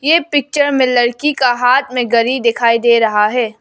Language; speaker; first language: Hindi; non-native, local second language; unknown